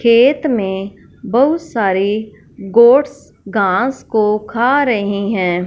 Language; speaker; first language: Hindi; non-native, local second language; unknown